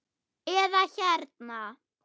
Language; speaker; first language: Icelandic; non-native, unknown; German